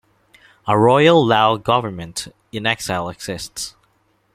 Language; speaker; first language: English; non-native, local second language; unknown